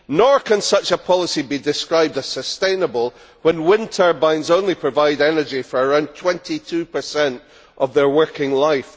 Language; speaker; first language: English; native; English